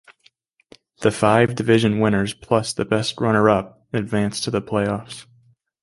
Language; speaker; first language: English; native; English